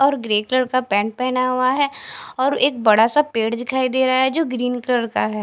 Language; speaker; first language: Hindi; non-native, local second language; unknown